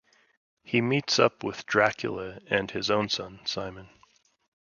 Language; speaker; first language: English; native; English